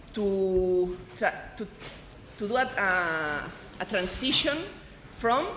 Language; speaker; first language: English; non-native, fluent; Spanish